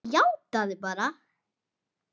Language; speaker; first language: Icelandic; native; Icelandic